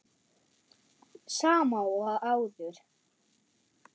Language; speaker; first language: Icelandic; non-native, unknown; German